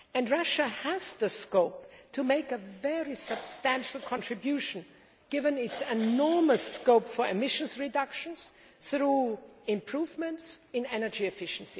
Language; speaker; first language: English; non-native, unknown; German